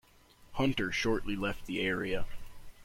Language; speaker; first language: English; native; English